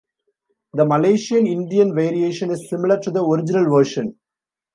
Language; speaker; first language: English; non-native, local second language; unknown